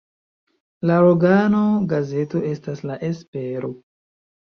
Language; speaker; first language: Esperanto; non-native, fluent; Chinese